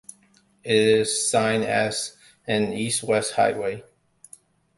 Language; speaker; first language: English; non-native, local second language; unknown